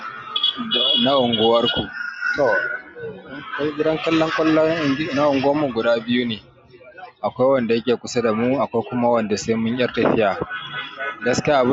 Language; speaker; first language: Hausa; native; Hausa